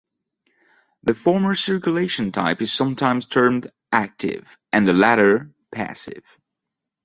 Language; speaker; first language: English; non-native, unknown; French